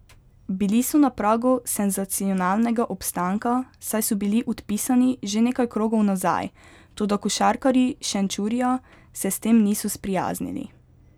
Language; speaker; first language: Slovenian; native; Slovenian